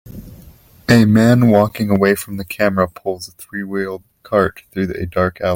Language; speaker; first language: English; native; English